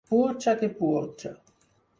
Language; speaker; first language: Catalan; non-native, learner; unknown